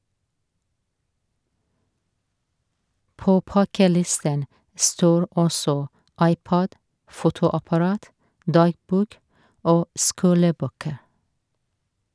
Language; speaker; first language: Norwegian; non-native, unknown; Persian